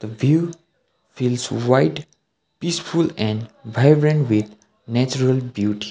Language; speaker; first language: English; non-native, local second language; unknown